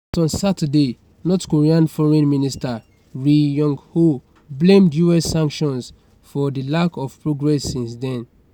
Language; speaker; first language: English; non-native, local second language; Yoruba